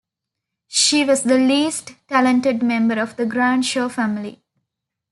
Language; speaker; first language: English; non-native, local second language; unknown